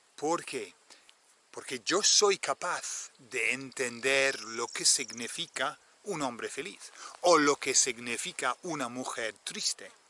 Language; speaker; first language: Spanish; non-native, fluent; English